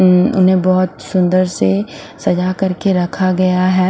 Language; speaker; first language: Hindi; non-native, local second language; Punjabi